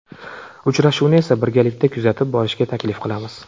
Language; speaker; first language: Uzbek; native; Uzbek